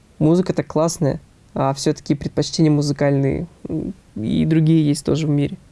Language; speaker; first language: Russian; native; Russian